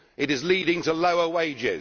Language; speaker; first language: English; native; English